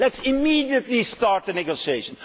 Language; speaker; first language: English; non-native, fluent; Dutch